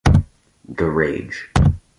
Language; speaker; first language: English; native; English